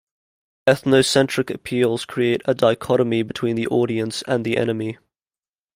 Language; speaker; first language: English; native; English